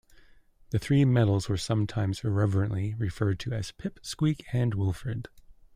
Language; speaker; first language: English; native; English